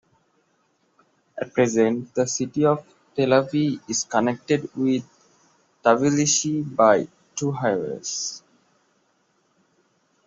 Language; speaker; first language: English; non-native, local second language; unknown